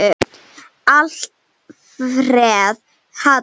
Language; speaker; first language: Icelandic; non-native, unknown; Slovenian